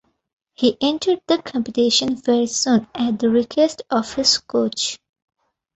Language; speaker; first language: English; non-native, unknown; Bangla